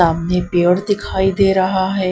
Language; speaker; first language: Hindi; non-native, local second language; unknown